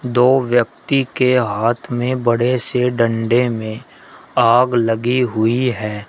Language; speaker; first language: Hindi; native; Hindi